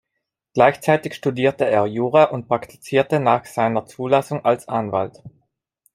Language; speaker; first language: German; non-native, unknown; Italian